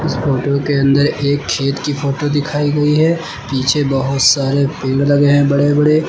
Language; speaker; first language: Hindi; native; Hindi